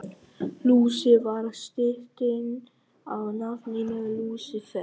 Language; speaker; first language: Icelandic; non-native, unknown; Vietnamese